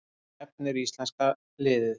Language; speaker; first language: Icelandic; native; Icelandic